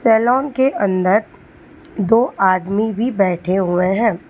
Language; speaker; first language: Hindi; non-native, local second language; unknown